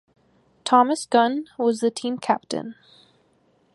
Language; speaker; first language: English; native; English